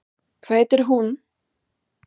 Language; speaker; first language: Icelandic; non-native, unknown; German